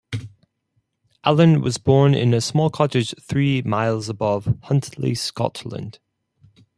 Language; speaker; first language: English; non-native, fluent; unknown